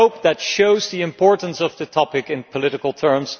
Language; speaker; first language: English; non-native, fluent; Dutch